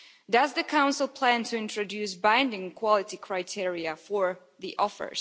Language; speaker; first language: English; non-native, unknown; Slovak